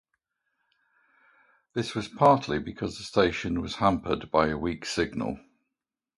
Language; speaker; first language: English; native; English